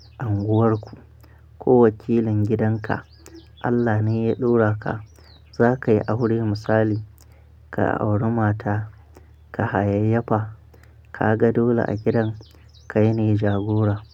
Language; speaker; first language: Hausa; non-native, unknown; Akan